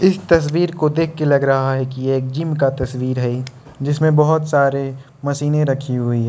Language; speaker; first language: Hindi; non-native, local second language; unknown